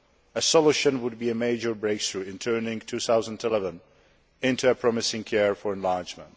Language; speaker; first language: English; non-native, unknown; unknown